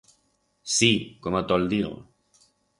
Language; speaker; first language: Aragonese; non-native, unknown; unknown